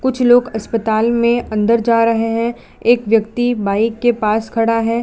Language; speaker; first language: Hindi; non-native, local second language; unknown